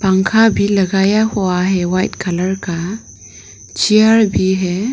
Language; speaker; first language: Hindi; non-native, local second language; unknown